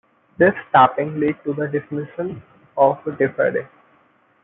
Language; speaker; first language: English; non-native, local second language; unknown